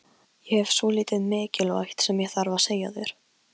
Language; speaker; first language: Icelandic; non-native, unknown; Polish